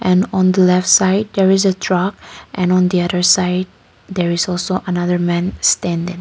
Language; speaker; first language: English; non-native, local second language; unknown